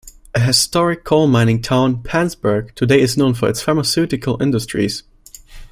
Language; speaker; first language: English; non-native, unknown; German